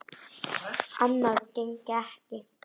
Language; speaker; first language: Icelandic; non-native, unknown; Polish